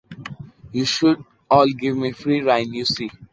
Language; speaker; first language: English; non-native, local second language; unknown